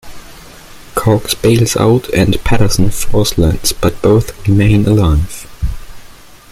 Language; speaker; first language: English; non-native, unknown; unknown